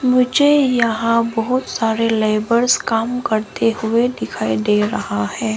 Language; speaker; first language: Hindi; non-native, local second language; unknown